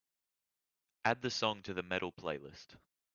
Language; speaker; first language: English; native; English